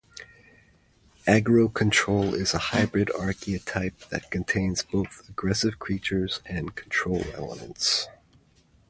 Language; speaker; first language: English; native; English